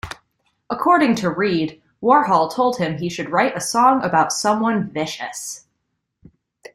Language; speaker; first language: English; native; English